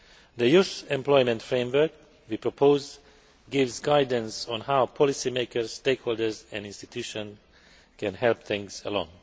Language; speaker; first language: English; non-native, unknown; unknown